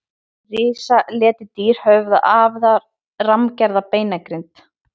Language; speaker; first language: Icelandic; native; Icelandic